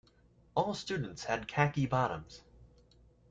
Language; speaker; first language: English; native; English